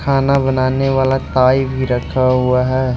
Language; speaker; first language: Hindi; non-native, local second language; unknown